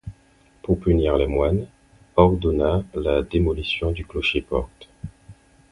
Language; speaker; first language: French; non-native, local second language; Haitian Creole